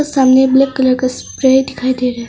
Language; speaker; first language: Hindi; non-native, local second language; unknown